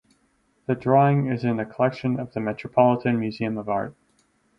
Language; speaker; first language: English; native; English